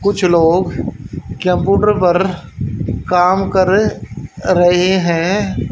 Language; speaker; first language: Hindi; native; Hindi